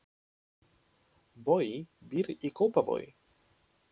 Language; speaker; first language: Icelandic; non-native, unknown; Polish